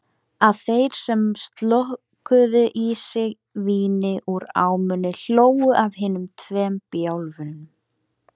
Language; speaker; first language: Icelandic; native; Icelandic